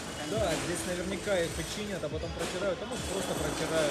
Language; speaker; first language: Russian; native; Russian